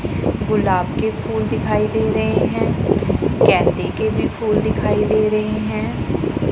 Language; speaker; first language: Hindi; non-native, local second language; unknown